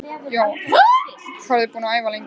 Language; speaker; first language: Icelandic; native; Icelandic